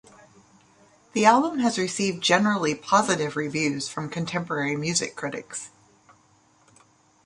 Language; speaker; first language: English; native; English